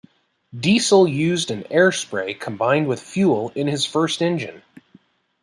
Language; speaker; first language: English; native; English